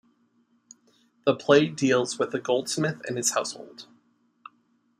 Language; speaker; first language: English; native; English